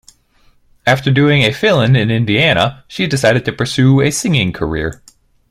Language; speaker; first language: English; native; English